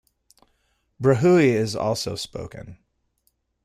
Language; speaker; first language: English; native; English